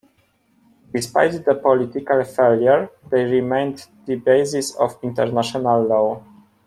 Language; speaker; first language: English; non-native, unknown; Polish